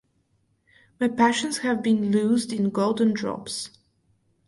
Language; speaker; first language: English; non-native, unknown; Bulgarian